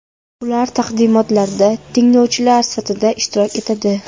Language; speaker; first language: Uzbek; non-native, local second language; Kara-Kalpak